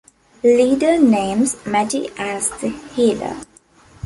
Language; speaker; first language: English; non-native, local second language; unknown